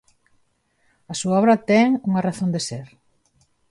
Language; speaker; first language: Galician; non-native, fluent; Spanish